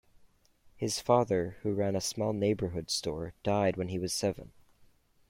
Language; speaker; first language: English; native; English